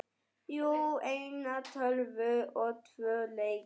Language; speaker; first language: Icelandic; non-native, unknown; German